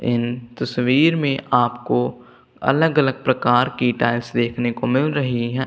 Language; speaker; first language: Hindi; non-native, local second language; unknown